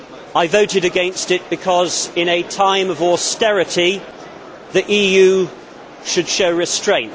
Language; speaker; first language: English; native; English